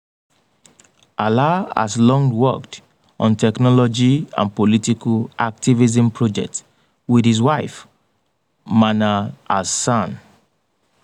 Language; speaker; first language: English; non-native, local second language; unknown